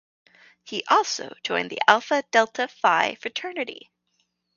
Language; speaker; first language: English; native; English